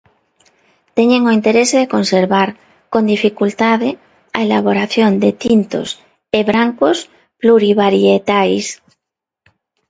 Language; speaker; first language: Galician; non-native, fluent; Spanish